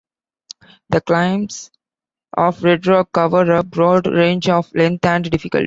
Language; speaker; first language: English; non-native, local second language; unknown